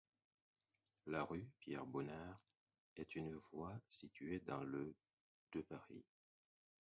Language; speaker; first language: French; non-native, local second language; Haitian Creole